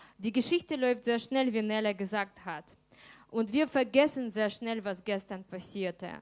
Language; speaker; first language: German; non-native, fluent; Ukrainian